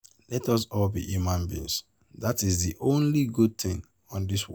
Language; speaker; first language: English; non-native, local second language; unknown